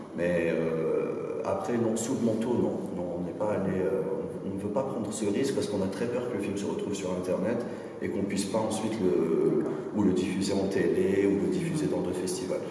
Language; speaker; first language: French; non-native, local second language; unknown